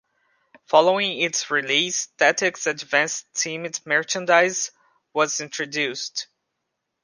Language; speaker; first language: English; non-native, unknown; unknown